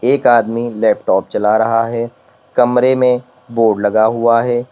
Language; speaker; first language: Hindi; native; Hindi